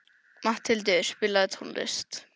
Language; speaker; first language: Icelandic; non-native, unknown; English